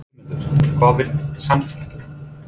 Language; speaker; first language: Icelandic; non-native, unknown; English